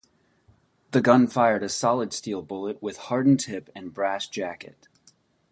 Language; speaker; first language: English; native; English